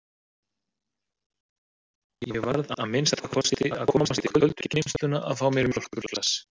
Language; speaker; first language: Icelandic; native; Icelandic